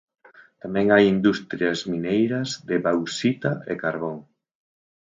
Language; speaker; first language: Galician; native; Galician